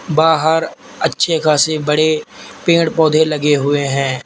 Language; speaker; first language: Hindi; native; Hindi